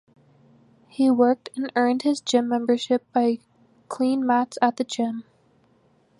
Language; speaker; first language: English; native; English